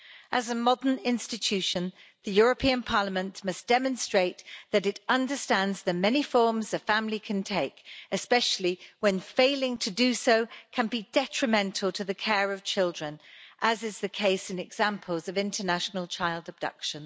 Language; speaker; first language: English; native; English